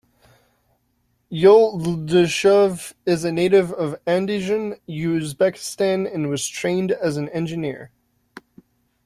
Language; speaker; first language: English; native; English